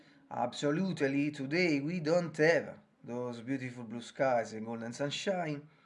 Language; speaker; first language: English; non-native, learner; Italian